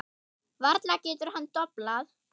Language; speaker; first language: Icelandic; non-native, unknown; German